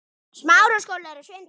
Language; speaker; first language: Icelandic; native; Icelandic